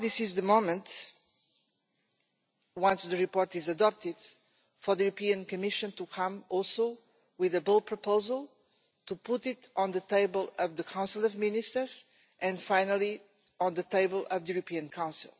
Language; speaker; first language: English; non-native, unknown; Portuguese